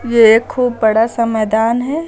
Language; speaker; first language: Hindi; native; Hindi